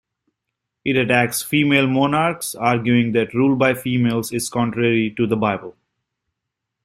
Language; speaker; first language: English; native; English